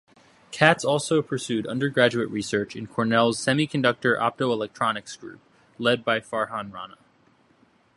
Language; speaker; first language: English; native; English